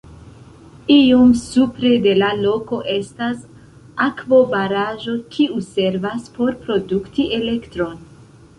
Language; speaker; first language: Esperanto; non-native, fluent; Central Kurdish